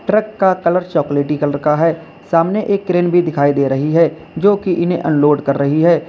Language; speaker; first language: Hindi; native; Hindi